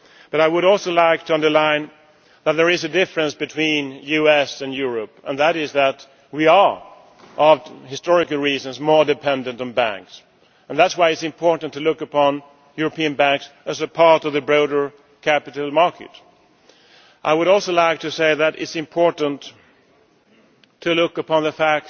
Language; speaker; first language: English; non-native, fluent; Swedish